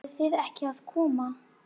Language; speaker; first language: Icelandic; non-native, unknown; Polish